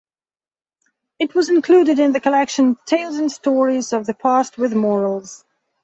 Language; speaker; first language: English; non-native, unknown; Belarusian